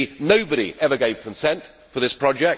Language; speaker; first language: English; native; English